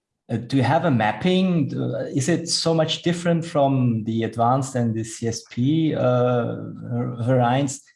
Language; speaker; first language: English; non-native, fluent; German